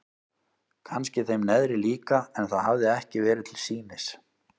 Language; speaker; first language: Icelandic; native; Icelandic